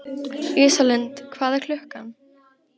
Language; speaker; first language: Icelandic; native; Icelandic